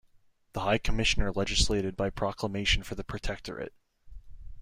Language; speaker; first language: English; native; English